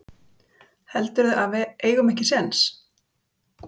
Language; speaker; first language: Icelandic; native; Icelandic